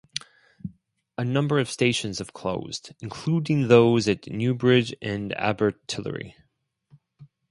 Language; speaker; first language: English; non-native, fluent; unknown